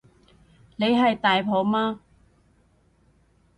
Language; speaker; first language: Cantonese; native; Cantonese